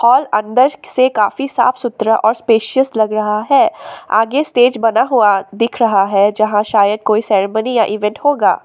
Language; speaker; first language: Hindi; non-native, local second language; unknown